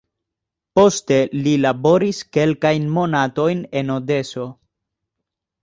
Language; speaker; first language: Esperanto; non-native, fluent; Spanish